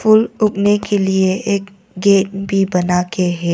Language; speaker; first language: Hindi; non-native, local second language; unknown